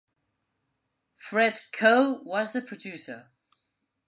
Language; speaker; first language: English; non-native, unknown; Spanish